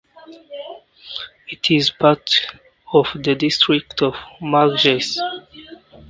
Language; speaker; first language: English; native; English